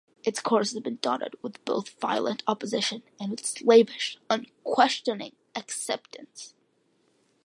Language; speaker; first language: English; early bilingual, other home language; Malayalam